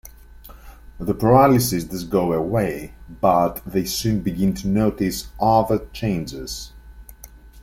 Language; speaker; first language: English; native; English